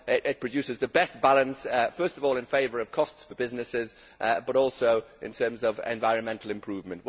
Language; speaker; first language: English; native; English